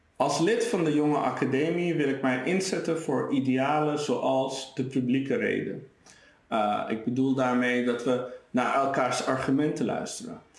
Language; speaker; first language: Dutch; early bilingual, other home language; Persian